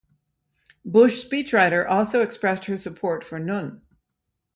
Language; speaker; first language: English; native; English